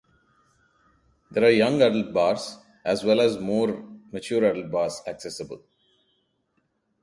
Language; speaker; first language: English; non-native, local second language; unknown